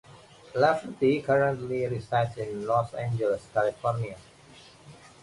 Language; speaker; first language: English; non-native, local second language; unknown